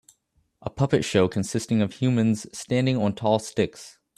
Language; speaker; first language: English; native; English